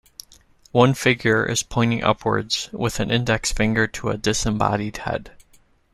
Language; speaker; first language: English; native; English